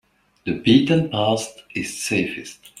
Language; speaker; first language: English; native; English